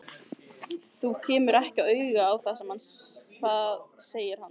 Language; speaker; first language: Icelandic; native; Icelandic